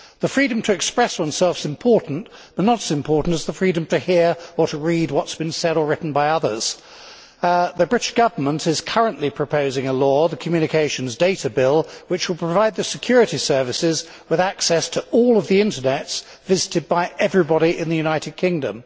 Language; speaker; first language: English; native; English